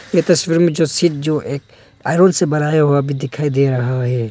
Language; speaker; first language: Hindi; non-native, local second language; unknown